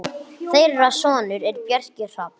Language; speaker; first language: Icelandic; non-native, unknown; English